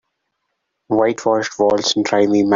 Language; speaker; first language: English; non-native, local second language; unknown